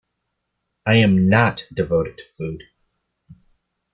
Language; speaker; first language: English; native; English